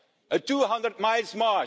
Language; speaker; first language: English; non-native, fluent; Dutch